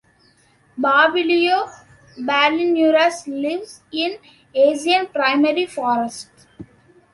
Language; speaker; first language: English; non-native, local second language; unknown